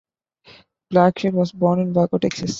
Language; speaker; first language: English; non-native, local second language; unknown